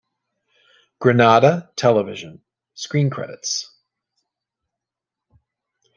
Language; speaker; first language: English; native; English